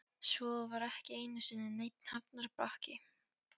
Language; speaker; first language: Icelandic; non-native, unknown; Polish